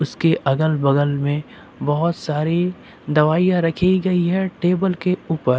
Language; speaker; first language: Hindi; native; Hindi